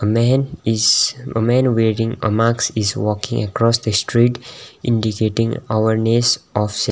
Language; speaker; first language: English; non-native, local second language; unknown